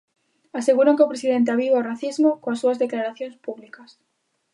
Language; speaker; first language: Galician; native; Galician